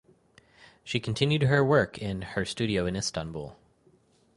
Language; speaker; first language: English; native; English